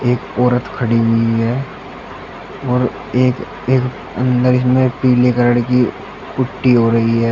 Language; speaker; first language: Hindi; native; Hindi